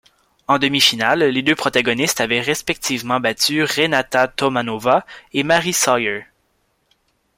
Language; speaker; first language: French; native; French